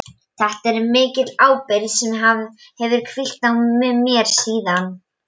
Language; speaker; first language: Icelandic; non-native, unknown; Polish